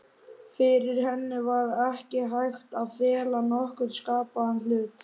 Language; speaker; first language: Icelandic; native; Icelandic